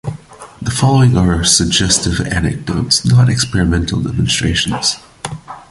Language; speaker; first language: English; non-native, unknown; Portuguese